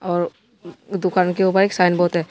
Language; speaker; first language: Hindi; non-native, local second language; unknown